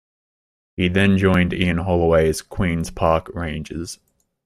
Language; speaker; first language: English; native; English